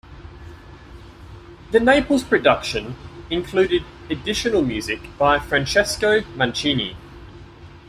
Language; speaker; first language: English; native; English